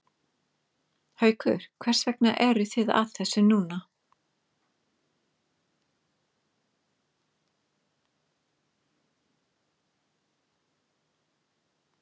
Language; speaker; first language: Icelandic; non-native, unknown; English